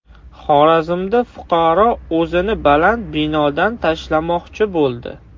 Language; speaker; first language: Uzbek; non-native, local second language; Russian